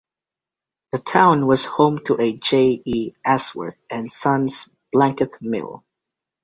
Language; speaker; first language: English; native; English